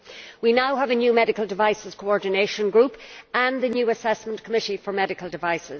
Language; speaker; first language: English; native; English